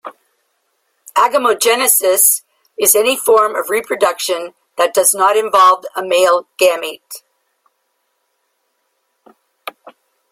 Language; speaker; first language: English; native; English